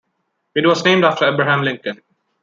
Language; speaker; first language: English; non-native, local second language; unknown